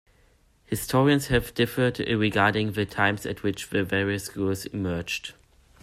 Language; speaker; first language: English; non-native, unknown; German